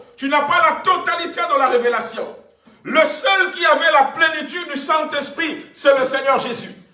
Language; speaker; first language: French; non-native, local second language; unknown